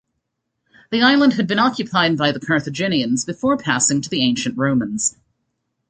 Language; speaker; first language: English; native; English